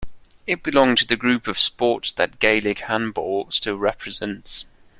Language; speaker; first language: English; non-native, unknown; German